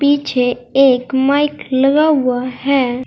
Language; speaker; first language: Hindi; native; Hindi